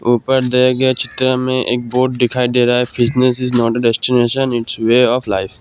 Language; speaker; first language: Hindi; non-native, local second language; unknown